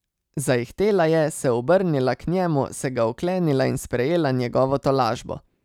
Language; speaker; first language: Slovenian; native; Slovenian